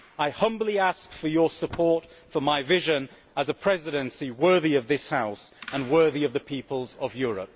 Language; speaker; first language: English; native; English